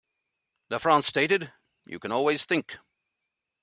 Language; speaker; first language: English; native; English